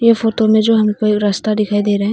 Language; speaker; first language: Hindi; non-native, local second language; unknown